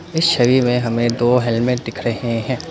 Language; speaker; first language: Hindi; non-native, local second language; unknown